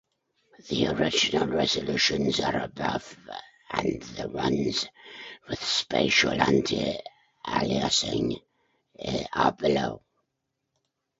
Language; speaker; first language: English; native; English